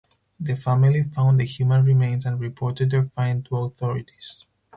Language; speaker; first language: English; non-native, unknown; Spanish